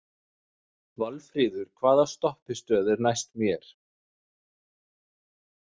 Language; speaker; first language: Icelandic; non-native, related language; Danish